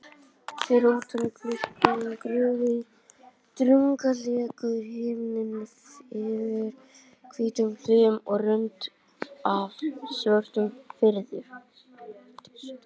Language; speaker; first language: Icelandic; native; Icelandic